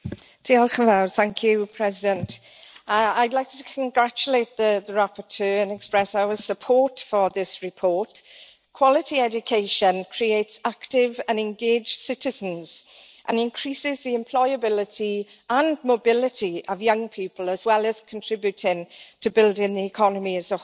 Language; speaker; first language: English; native; English